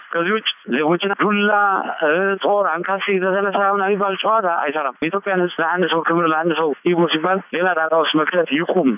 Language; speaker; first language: Amharic; non-native, local second language; Tigrinya